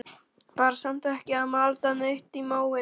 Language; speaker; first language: Icelandic; non-native, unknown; Polish